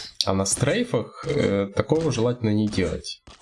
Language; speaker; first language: Russian; native; Russian